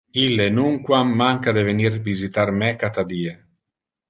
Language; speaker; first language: Interlingua; non-native, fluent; Italian